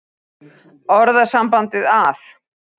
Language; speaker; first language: Icelandic; native; Icelandic